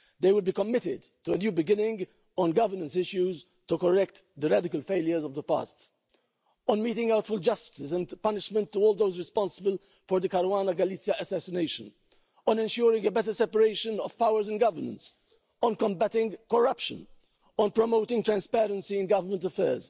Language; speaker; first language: English; non-native, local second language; Maltese